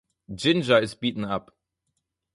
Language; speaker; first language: English; non-native, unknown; German